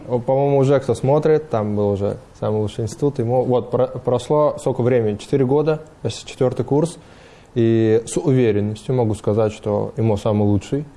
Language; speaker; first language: Russian; non-native, fluent; Uzbek